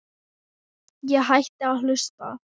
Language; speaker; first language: Icelandic; non-native, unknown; Thai